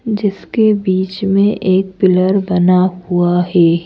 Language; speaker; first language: Hindi; native; Hindi